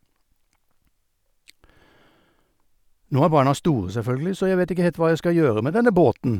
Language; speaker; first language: Norwegian; native; Norwegian